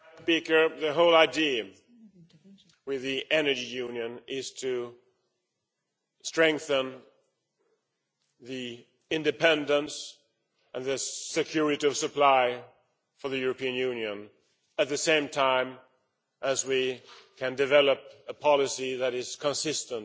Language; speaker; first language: English; non-native, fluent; Swedish